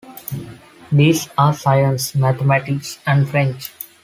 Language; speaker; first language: English; non-native, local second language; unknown